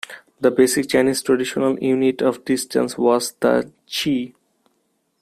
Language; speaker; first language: English; non-native, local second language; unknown